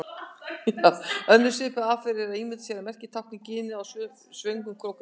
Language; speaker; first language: Icelandic; native; Icelandic